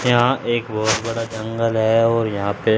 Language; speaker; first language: Hindi; native; Hindi